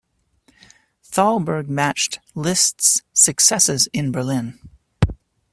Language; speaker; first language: English; native; English